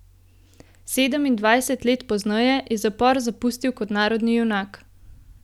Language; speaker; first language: Slovenian; native; Slovenian